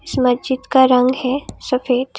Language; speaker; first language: Hindi; non-native, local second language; Assamese